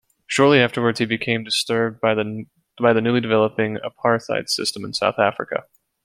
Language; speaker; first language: English; native; English